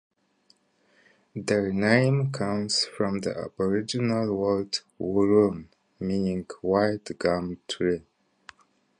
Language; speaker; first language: English; native; English